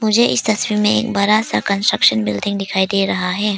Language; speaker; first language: Hindi; non-native, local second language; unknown